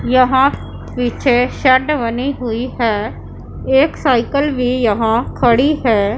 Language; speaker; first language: Hindi; non-native, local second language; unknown